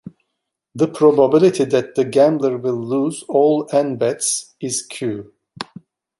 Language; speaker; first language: English; non-native, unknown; Turkish